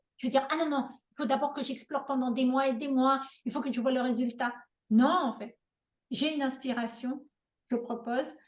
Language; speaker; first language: French; non-native, local second language; Malagasy